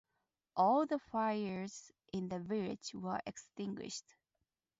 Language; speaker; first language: English; non-native, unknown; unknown